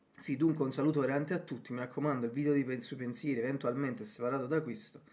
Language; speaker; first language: Italian; native; Italian